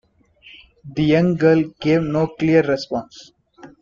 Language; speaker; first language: English; non-native, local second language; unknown